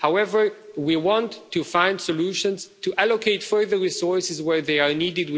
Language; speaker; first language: English; non-native, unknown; Romanian